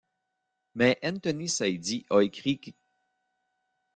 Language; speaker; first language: French; native; French